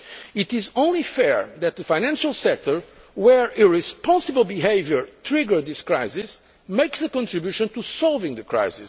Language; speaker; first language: English; non-native, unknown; Portuguese